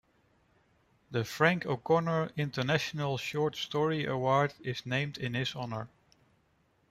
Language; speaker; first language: English; non-native, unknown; Dutch